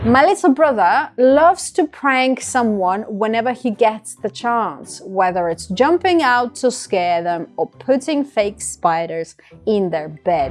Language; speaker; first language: English; non-native, fluent; Russian